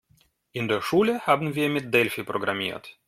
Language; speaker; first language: German; non-native, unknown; Russian